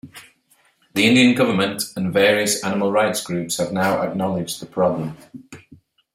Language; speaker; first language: English; native; English